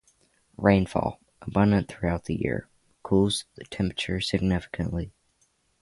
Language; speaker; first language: English; native; English